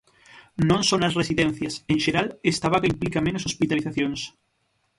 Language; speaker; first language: Galician; native; Galician